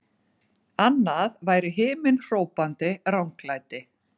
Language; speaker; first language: Icelandic; native; Icelandic